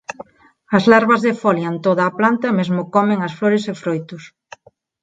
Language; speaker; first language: Galician; non-native, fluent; Spanish